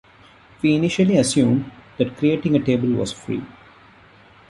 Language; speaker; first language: English; non-native, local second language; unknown